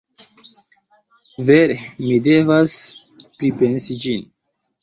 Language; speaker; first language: Esperanto; non-native, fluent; Chinese